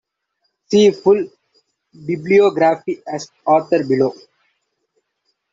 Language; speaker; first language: English; non-native, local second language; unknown